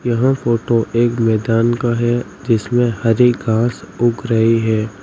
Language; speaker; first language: Hindi; native; Hindi